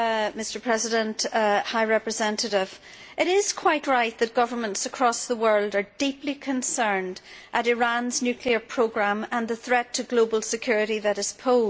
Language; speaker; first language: English; native; English